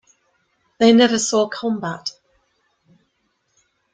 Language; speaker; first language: English; native; English